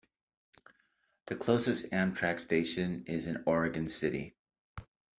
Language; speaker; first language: English; native; English